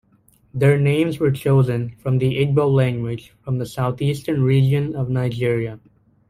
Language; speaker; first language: English; native; English